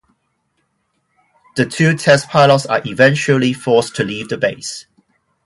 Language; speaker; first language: English; non-native, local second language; Cantonese